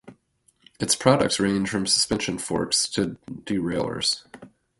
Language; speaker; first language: English; native; English